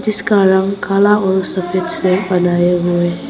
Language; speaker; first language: Hindi; non-native, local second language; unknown